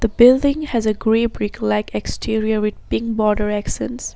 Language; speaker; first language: English; non-native, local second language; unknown